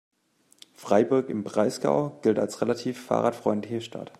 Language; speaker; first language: German; native; German